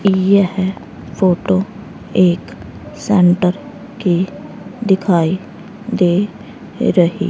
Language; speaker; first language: Hindi; native; Hindi